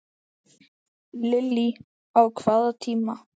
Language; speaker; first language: Icelandic; native; Icelandic